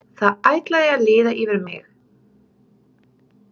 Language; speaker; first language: Icelandic; non-native, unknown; Romanian